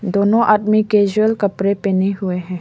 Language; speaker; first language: Hindi; non-native, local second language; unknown